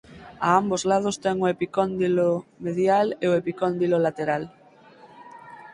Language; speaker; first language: Galician; native; Galician